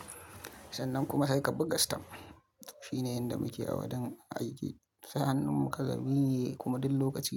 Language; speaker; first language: Hausa; native; Hausa